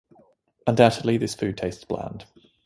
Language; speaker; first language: English; native; English